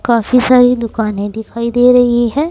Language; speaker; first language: Hindi; native; Hindi